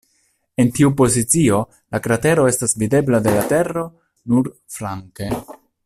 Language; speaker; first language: Esperanto; non-native, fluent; Italian